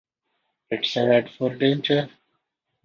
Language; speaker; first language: English; non-native, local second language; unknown